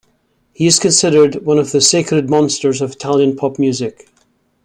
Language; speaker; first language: English; native; English